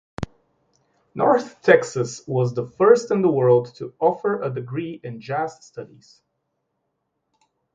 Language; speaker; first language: English; non-native, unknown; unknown